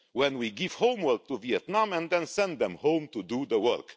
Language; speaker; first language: English; non-native, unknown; Romanian